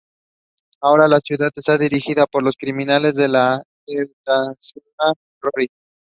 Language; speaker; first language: English; non-native, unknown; Spanish